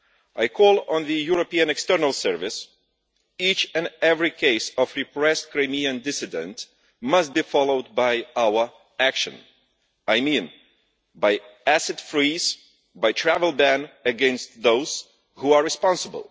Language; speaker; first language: English; non-native, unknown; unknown